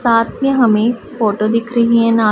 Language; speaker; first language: Hindi; non-native, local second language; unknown